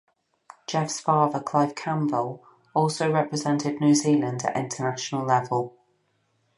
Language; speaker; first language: English; native; English